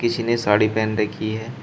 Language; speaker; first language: Hindi; native; Hindi